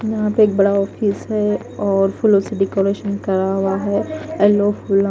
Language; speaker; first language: Hindi; non-native, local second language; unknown